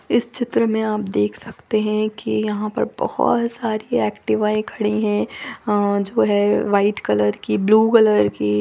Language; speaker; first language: Hindi; non-native, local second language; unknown